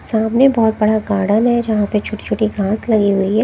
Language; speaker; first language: Hindi; native; Hindi